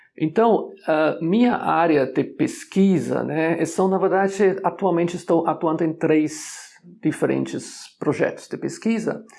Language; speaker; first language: Portuguese; non-native, fluent; German